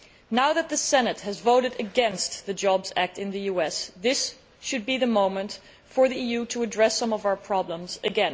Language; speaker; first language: English; non-native, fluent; Dutch